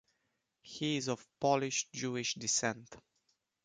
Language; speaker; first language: English; non-native, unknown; Romanian